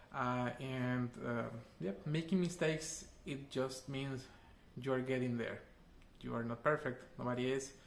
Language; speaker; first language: English; non-native, fluent; Spanish